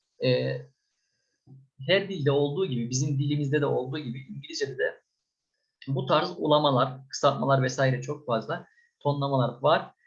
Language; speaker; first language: Turkish; native; Turkish